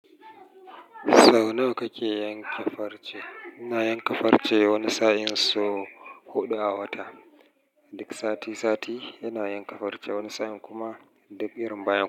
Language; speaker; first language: Hausa; native; Hausa